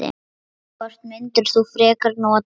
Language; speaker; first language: Icelandic; non-native, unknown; Lithuanian